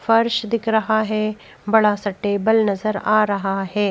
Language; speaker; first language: Hindi; native; Hindi